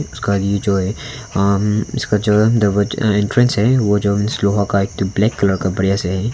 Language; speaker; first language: Hindi; non-native, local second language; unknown